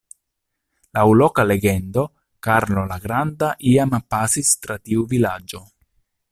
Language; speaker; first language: Esperanto; non-native, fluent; Italian